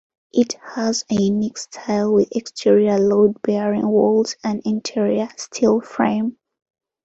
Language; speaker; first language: English; non-native, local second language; Ganda